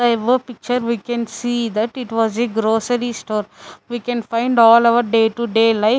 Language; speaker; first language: English; non-native, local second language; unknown